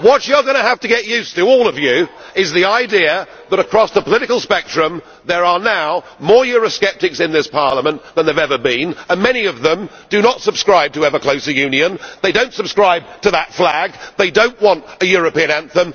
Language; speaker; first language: English; native; English